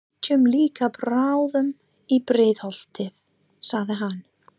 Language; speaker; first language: Icelandic; non-native, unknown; English